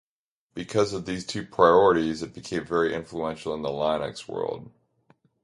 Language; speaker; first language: English; native; English